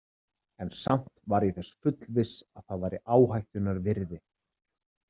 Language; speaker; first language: Icelandic; native; Icelandic